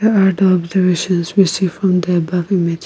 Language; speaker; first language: English; non-native, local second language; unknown